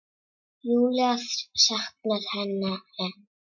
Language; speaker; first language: Icelandic; non-native, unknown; Czech